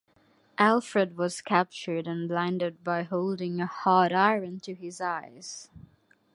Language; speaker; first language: English; non-native, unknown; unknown